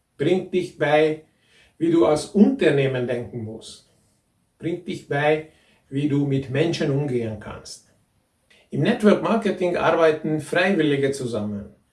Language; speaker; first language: German; non-native, fluent; Hungarian